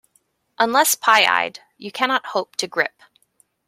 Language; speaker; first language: English; native; English